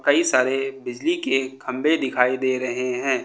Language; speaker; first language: Hindi; native; Hindi